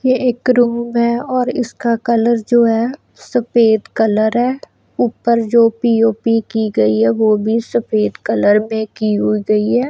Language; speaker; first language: Hindi; non-native, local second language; Punjabi